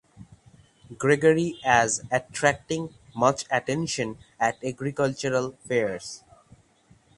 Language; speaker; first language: English; non-native, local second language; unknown